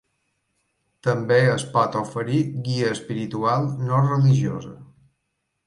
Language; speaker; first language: Catalan; native; Catalan